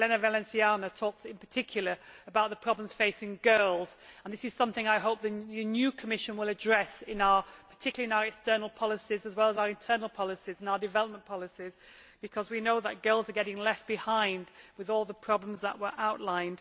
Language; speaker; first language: English; native; English